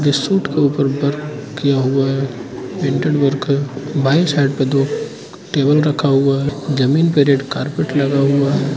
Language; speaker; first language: Hindi; non-native, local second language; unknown